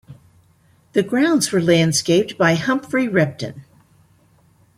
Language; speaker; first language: English; native; English